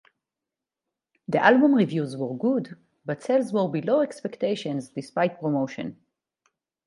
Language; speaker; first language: English; non-native, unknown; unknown